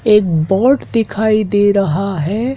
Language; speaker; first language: Hindi; native; Hindi